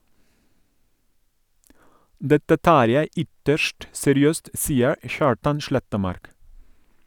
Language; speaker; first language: Norwegian; non-native, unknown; Turkish